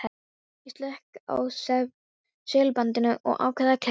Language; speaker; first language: Icelandic; non-native, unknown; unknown